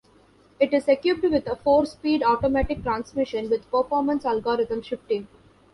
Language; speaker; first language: English; non-native, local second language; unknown